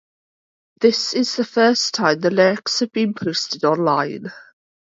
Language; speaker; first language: English; native; English